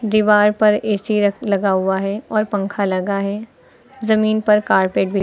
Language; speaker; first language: Hindi; native; Hindi